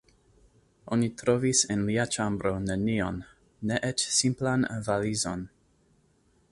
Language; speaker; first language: Esperanto; non-native, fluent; English